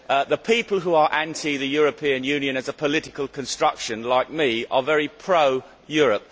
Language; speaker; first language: English; native; English